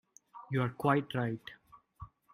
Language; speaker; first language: English; non-native, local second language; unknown